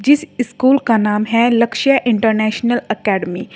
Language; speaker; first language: Hindi; native; Hindi